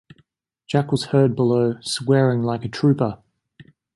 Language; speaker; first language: English; native; English